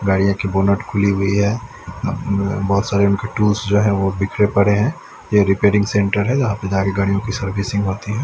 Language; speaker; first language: Hindi; native; Hindi